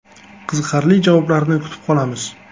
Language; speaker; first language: Uzbek; native; Uzbek